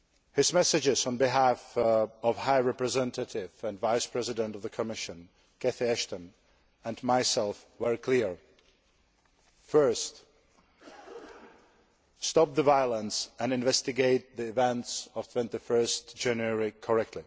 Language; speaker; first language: English; non-native, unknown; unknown